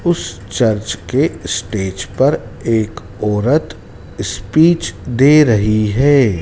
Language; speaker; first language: Hindi; native; Hindi